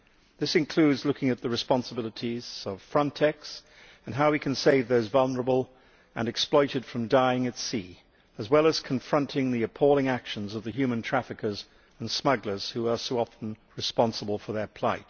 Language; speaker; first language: English; native; English